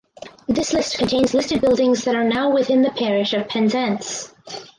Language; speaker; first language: English; native; English